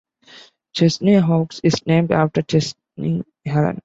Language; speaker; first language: English; non-native, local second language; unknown